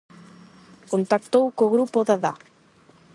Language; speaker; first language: Galician; non-native, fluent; Spanish